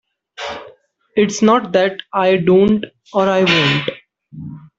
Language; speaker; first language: English; native; English